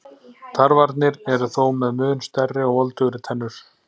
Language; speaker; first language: Icelandic; native; Icelandic